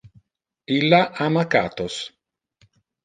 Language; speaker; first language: Interlingua; non-native, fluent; Italian